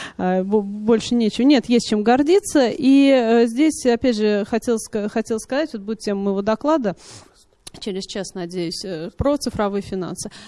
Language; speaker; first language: Russian; native; Russian